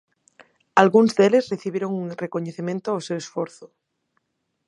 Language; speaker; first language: Galician; non-native, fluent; Spanish